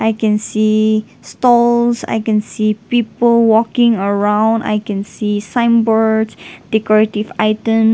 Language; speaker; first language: English; non-native, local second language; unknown